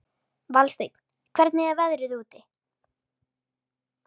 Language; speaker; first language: Icelandic; native; Icelandic